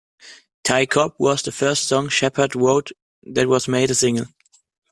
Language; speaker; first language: English; non-native, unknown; German